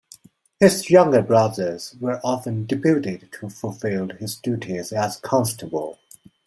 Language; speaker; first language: English; non-native, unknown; Chinese